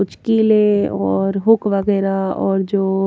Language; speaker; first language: Hindi; native; Hindi